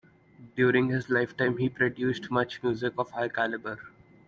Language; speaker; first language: English; non-native, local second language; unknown